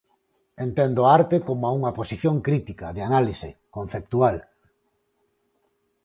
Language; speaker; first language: Galician; non-native, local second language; Spanish